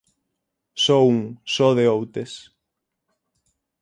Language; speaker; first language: Galician; native; Galician